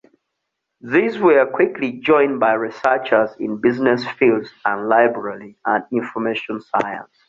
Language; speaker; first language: English; non-native, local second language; Ganda